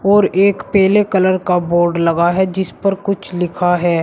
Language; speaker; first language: Hindi; native; Hindi